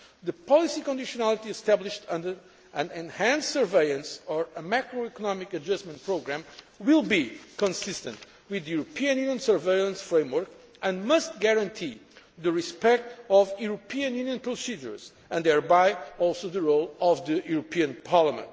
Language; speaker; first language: English; non-native, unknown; Portuguese